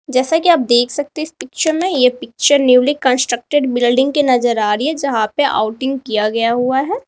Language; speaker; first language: Hindi; native; Hindi